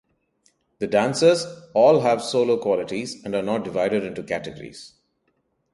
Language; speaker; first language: English; non-native, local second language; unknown